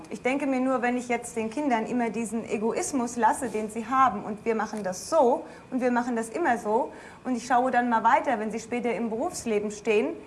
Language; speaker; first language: German; native; German